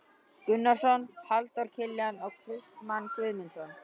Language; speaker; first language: Icelandic; native; Icelandic